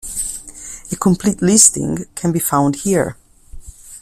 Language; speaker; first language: English; non-native, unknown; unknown